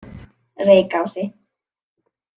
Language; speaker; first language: Icelandic; native; Icelandic